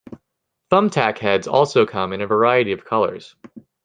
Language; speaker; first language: English; native; English